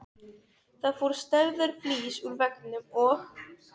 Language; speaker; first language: Icelandic; non-native, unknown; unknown